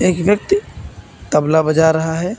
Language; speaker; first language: Hindi; native; Hindi